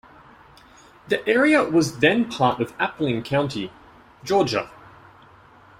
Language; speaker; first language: English; native; English